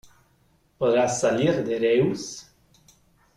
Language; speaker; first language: Spanish; non-native, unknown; German